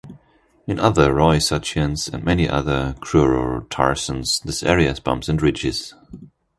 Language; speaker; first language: English; non-native, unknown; German